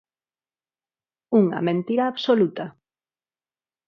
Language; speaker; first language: Galician; non-native, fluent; Spanish